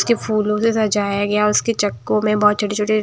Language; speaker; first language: Hindi; non-native, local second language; Punjabi